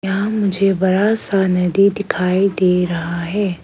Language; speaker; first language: Hindi; non-native, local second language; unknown